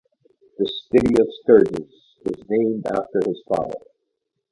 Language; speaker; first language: English; native; English